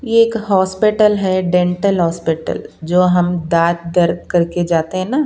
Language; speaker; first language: Hindi; non-native, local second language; Punjabi